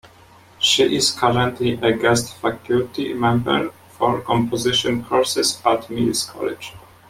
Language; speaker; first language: English; non-native, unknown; Polish